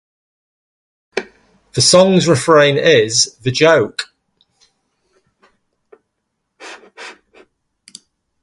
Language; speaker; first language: English; native; English